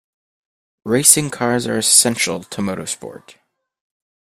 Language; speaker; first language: English; native; English